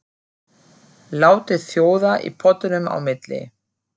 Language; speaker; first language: Icelandic; non-native, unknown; German